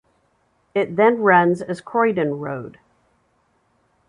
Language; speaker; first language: English; native; English